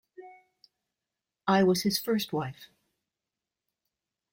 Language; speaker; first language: English; native; English